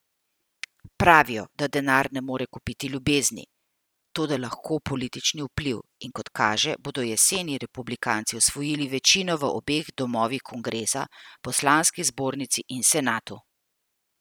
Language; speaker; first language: Slovenian; native; Slovenian